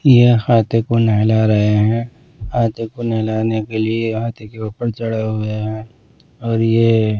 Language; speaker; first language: Hindi; non-native, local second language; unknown